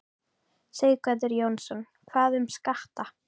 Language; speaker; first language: Icelandic; native; Icelandic